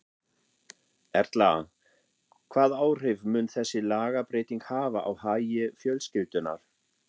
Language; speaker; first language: Icelandic; non-native, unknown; German